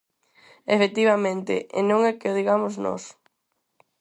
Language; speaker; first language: Galician; non-native, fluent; Spanish